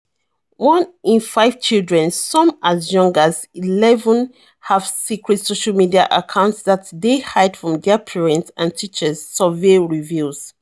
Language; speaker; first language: English; non-native, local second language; Yoruba